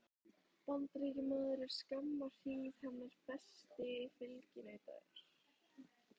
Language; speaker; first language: Icelandic; native; Icelandic